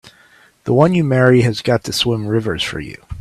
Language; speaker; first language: English; native; English